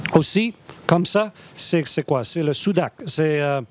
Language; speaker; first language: French; non-native, fluent; English